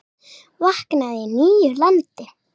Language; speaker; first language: Icelandic; native; Icelandic